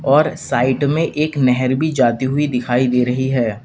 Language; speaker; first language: Hindi; native; Hindi